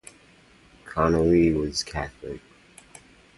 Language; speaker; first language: English; native; English